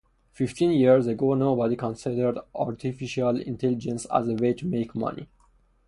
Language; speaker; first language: English; non-native, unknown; Persian